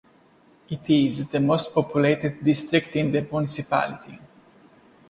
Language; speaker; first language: English; non-native, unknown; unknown